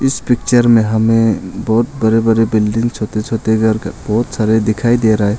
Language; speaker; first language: Hindi; non-native, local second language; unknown